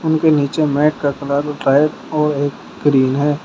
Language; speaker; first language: Hindi; native; Hindi